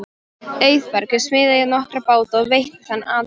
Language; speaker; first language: Icelandic; non-native, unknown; Polish